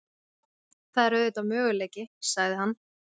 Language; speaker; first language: Icelandic; native; Icelandic